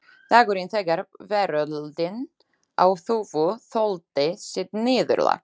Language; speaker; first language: Icelandic; non-native, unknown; Slovak